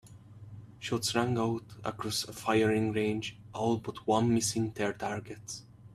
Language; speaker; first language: English; native; English